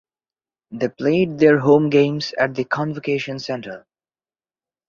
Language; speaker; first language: English; non-native, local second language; Bangla